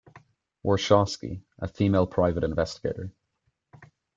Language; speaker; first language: English; native; English